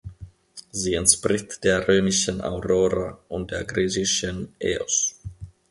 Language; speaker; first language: German; non-native, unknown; Finnish